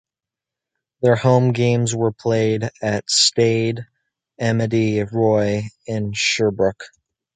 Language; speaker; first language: English; native; English